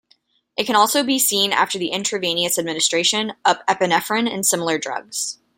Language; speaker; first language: English; native; English